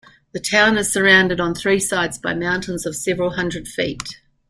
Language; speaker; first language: English; native; English